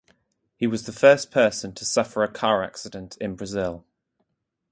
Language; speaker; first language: English; native; English